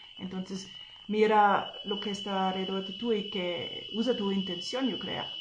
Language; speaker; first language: Spanish; non-native, fluent; German